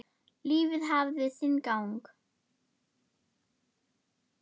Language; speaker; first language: Icelandic; non-native, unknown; German